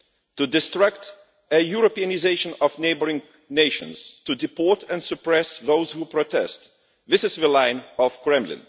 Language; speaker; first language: English; non-native, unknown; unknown